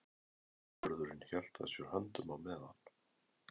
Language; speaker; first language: Icelandic; native; Icelandic